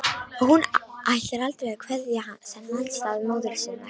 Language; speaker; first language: Icelandic; non-native, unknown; Romanian